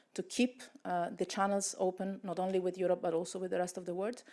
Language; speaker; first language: English; non-native, fluent; Italian